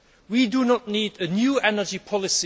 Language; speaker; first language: English; non-native, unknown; German